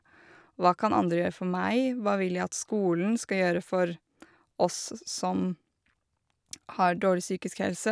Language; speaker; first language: Norwegian; native; Norwegian